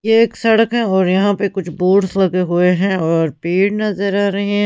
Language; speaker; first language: Hindi; non-native, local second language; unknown